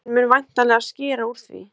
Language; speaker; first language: Icelandic; native; Icelandic